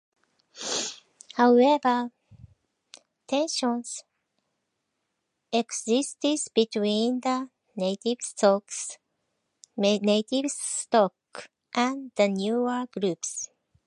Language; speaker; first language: English; non-native, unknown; Japanese